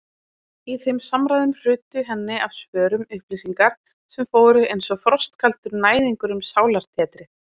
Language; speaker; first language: Icelandic; native; Icelandic